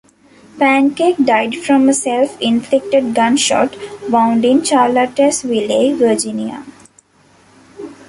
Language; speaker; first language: English; non-native, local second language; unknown